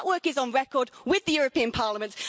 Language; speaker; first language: English; native; English